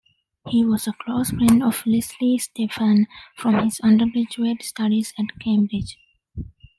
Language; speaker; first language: English; non-native, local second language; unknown